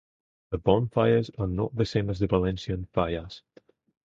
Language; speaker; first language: English; non-native, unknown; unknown